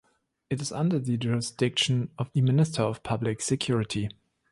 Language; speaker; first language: English; non-native, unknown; German